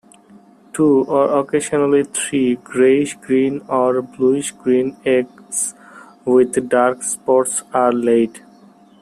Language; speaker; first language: English; non-native, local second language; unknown